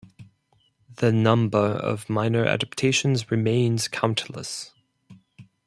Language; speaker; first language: English; non-native, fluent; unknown